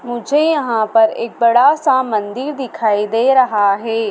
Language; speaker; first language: Hindi; native; Hindi